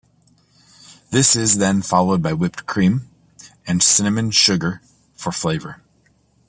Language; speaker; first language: English; native; English